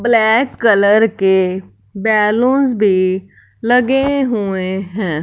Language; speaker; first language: Hindi; non-native, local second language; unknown